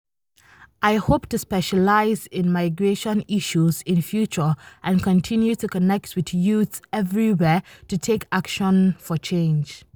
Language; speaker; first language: English; non-native, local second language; Hausa